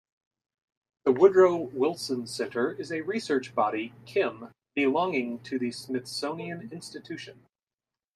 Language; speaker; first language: English; native; English